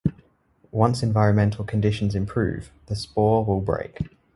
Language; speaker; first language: English; native; English